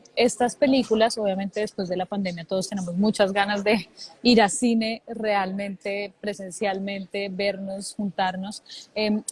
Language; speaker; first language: Spanish; native; Spanish